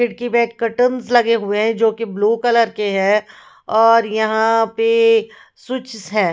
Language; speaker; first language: Hindi; non-native, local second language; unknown